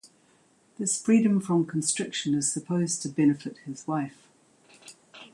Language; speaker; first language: English; native; English